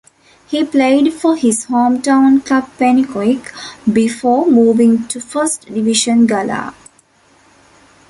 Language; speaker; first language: English; non-native, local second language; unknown